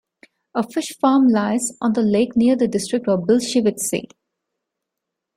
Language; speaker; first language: English; non-native, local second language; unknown